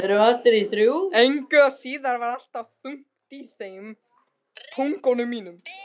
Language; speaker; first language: Icelandic; non-native, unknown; Russian